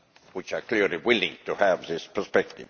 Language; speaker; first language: English; non-native, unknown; Estonian